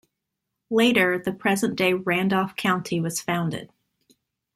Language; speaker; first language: English; native; English